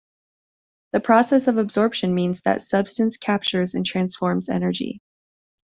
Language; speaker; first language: English; native; English